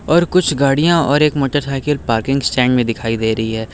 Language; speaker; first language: Hindi; native; Hindi